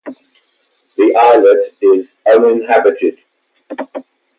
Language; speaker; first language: English; native; English